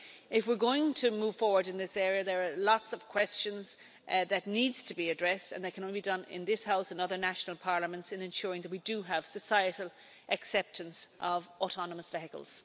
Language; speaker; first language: English; native; English